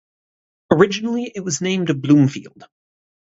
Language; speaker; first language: English; native; English